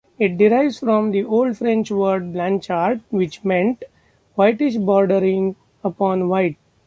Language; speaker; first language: English; non-native, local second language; Marathi